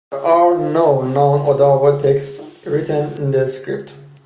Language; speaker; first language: English; non-native, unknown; Persian